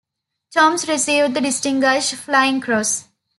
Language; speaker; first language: English; non-native, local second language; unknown